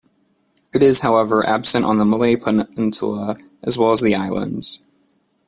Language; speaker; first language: English; native; English